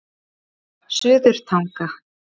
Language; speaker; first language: Icelandic; native; Icelandic